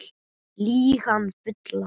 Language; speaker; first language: Icelandic; native; Icelandic